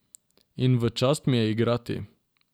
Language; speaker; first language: Slovenian; non-native, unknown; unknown